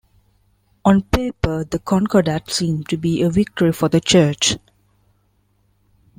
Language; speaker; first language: English; non-native, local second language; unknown